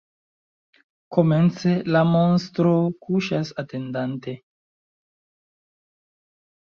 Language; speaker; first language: Esperanto; non-native, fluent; Chinese